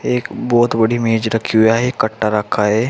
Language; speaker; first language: Hindi; native; Hindi